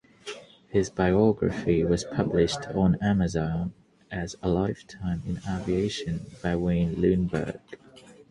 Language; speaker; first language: English; native; English